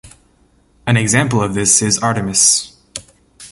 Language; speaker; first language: English; native; English